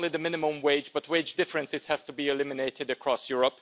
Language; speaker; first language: English; non-native, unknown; Hungarian